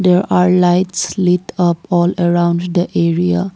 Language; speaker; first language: English; non-native, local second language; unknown